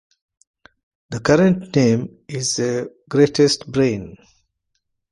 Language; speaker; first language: English; non-native, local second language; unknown